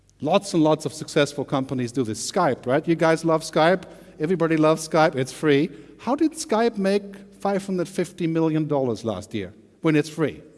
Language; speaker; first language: English; non-native, fluent; German